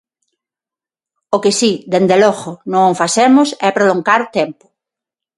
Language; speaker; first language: Galician; non-native, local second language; Spanish